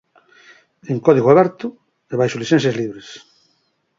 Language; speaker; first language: Galician; native; Galician